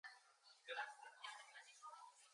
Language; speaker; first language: English; native; English